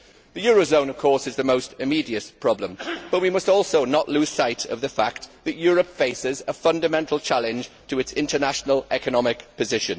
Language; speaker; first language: English; native; English